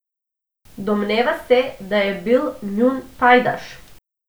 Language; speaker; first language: Slovenian; non-native, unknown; Macedonian